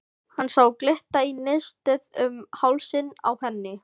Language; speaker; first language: Icelandic; non-native, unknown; Filipino